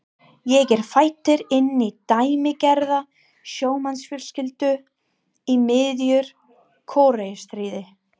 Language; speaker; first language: Icelandic; non-native, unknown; English